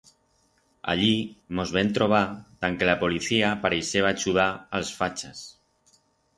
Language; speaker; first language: Aragonese; non-native, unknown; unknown